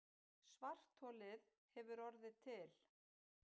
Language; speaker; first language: Icelandic; native; Icelandic